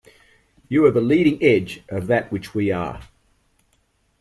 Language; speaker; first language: English; native; English